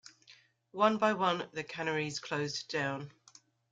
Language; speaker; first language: English; native; English